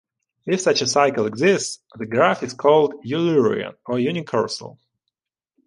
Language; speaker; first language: English; non-native, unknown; Ukrainian